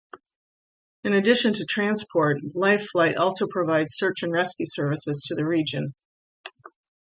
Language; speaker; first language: English; native; English